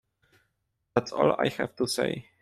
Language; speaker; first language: English; non-native, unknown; Polish